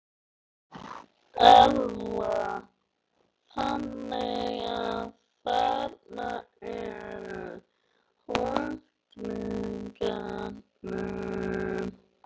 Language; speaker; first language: Icelandic; native; Icelandic